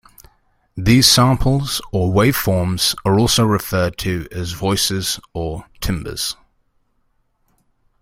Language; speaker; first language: English; native; English